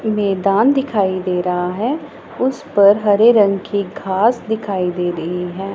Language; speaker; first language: Hindi; non-native, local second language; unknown